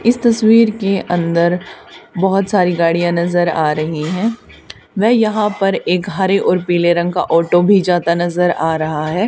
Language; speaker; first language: Hindi; native; Hindi